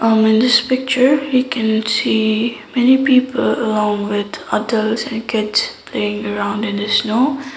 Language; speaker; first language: English; non-native, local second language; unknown